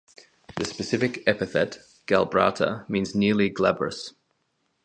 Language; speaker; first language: English; native; English